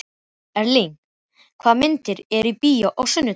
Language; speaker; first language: Icelandic; native; Icelandic